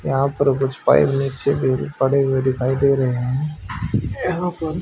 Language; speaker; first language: Hindi; native; Hindi